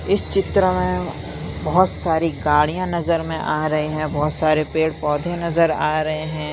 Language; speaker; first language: Hindi; non-native, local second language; Gujarati